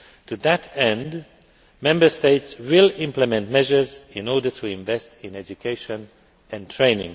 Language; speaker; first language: English; non-native, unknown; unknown